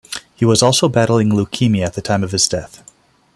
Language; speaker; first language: English; non-native, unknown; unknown